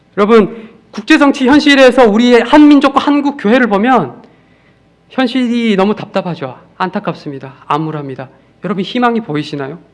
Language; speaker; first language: Korean; native; Korean